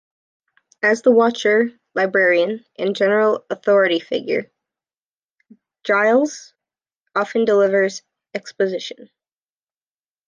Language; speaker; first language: English; native; English